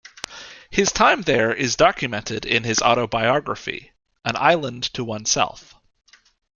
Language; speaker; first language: English; native; English